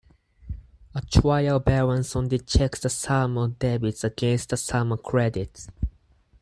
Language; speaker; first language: English; non-native, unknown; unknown